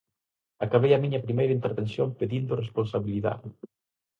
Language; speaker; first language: Galician; native; Galician